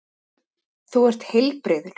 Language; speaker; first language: Icelandic; native; Icelandic